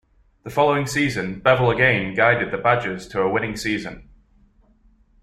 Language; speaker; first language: English; native; English